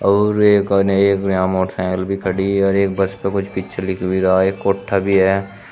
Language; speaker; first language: Hindi; native; Hindi